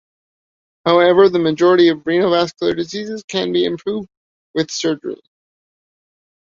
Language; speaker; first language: English; native; English